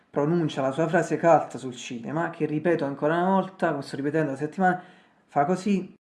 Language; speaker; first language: Italian; native; Italian